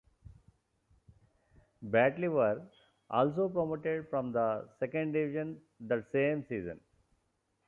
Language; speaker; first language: English; non-native, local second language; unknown